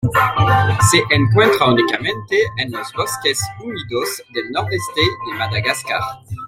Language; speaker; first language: Spanish; non-native, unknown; French